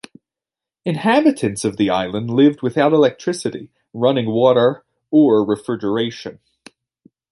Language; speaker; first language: English; native; English